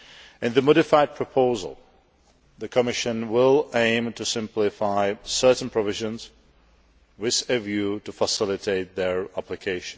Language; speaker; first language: English; non-native, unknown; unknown